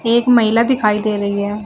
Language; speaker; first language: Hindi; native; Hindi